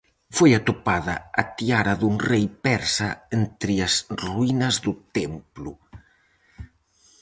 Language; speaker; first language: Galician; native; Galician